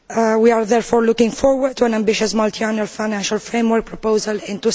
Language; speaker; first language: English; non-native, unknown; Romanian